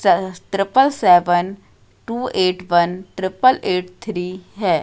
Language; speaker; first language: Hindi; native; Hindi